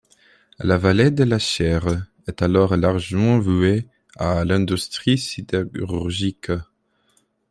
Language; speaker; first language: French; non-native, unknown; Polish